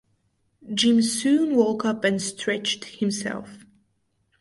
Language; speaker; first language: English; non-native, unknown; Bulgarian